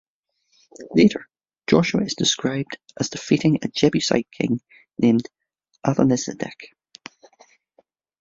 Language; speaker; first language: English; native; English